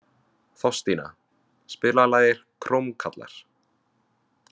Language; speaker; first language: Icelandic; non-native, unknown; Vietnamese